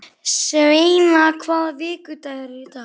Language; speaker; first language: Icelandic; native; Icelandic